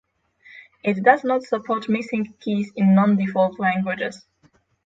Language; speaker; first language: English; non-native, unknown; Polish